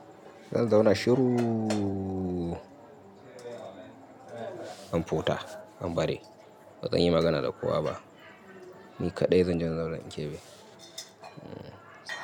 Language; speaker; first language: Hausa; native; Hausa